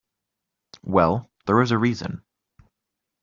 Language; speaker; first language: English; native; English